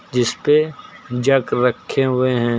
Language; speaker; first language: Hindi; native; Hindi